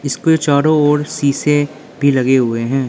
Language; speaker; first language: Hindi; non-native, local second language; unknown